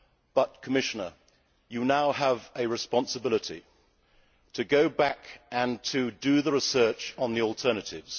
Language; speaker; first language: English; native; English